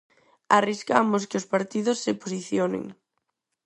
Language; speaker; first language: Galician; non-native, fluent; Spanish